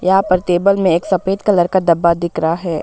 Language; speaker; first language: Hindi; non-native, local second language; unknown